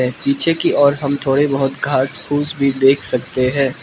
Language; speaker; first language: Hindi; non-native, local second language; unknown